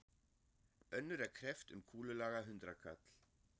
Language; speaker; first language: Icelandic; non-native, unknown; German